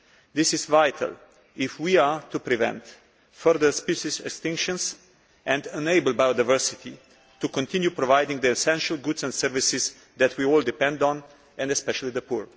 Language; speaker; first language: English; non-native, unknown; Slovenian